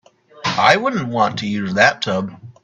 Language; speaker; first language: English; native; English